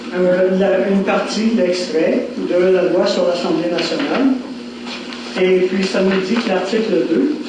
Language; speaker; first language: French; native; French